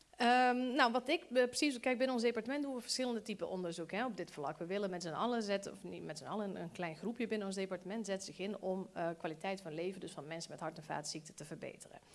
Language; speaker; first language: Dutch; early bilingual, other home language; Bosnian